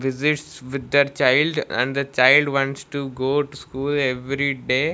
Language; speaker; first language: English; non-native, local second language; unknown